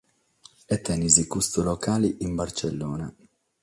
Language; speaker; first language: Sardinian; non-native, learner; Catalan